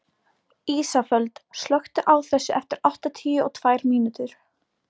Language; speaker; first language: Icelandic; non-native, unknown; Polish